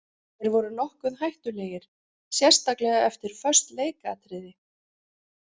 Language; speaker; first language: Icelandic; native; Icelandic